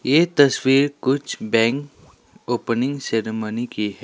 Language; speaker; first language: Hindi; non-native, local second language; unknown